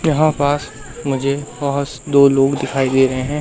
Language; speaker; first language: Hindi; native; Hindi